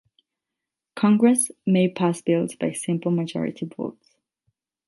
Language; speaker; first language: English; non-native, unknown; Catalan